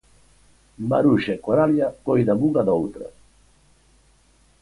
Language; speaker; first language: Galician; native; Galician